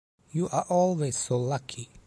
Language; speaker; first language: English; non-native, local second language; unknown